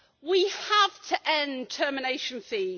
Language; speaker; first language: English; native; English